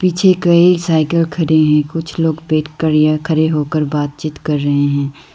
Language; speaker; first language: Hindi; non-native, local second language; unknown